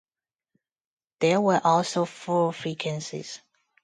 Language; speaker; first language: English; non-native, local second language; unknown